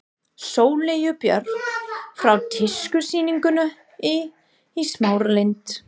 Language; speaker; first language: Icelandic; non-native, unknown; English